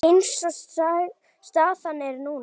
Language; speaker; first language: Icelandic; native; Icelandic